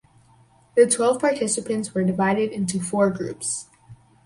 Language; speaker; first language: English; native; English